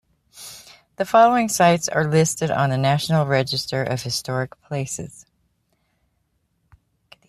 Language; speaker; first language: English; native; English